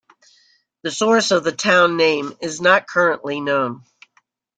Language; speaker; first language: English; native; English